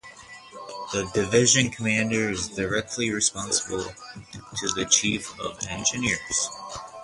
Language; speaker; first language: English; native; English